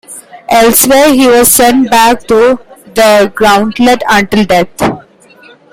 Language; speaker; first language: English; non-native, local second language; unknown